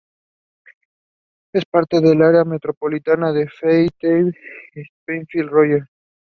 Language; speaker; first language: English; non-native, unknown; Spanish